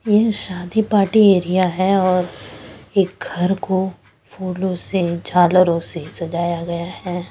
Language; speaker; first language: Hindi; non-native, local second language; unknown